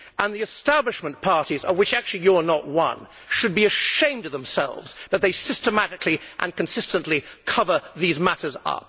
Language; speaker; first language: English; native; English